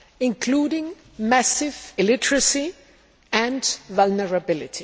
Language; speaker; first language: English; non-native, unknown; German